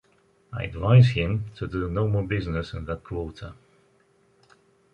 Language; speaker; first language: English; native; English